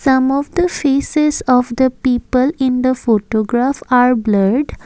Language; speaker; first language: English; non-native, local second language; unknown